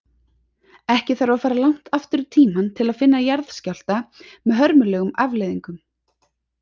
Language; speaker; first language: Icelandic; native; Icelandic